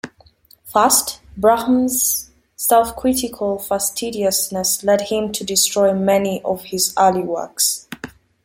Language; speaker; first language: English; native; English